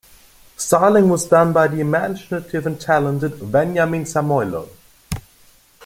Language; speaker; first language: English; non-native, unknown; German